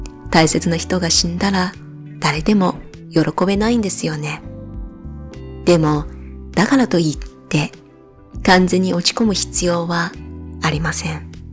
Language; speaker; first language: Japanese; native; Japanese